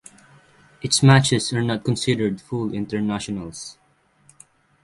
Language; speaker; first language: English; non-native, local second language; Filipino